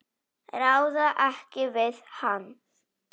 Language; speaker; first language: Icelandic; non-native, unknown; Polish